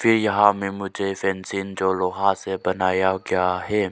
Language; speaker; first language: Hindi; non-native, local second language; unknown